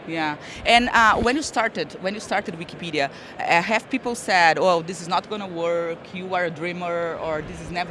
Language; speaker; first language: English; non-native, fluent; Portuguese